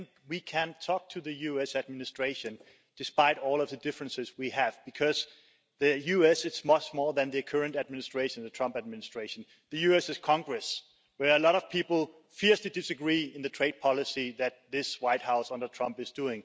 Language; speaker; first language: English; non-native, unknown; Danish